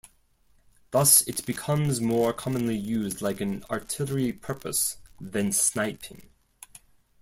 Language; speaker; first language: English; non-native, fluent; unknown